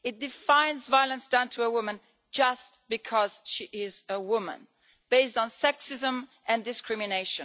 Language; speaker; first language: English; non-native, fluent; Italian